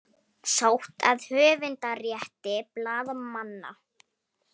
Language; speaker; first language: Icelandic; non-native, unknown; Polish